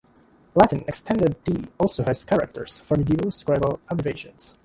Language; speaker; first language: English; non-native, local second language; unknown